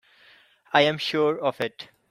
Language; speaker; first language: English; non-native, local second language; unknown